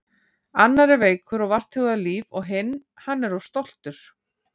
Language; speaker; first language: Icelandic; native; Icelandic